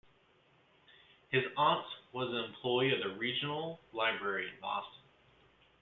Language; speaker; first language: English; native; English